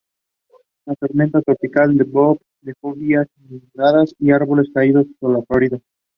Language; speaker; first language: English; non-native, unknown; Spanish